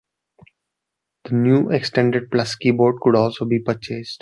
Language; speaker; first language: English; non-native, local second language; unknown